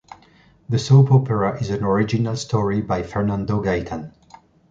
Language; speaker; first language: English; non-native, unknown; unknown